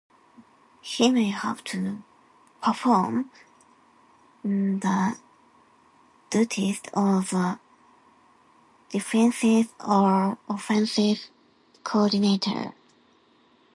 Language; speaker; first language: English; non-native, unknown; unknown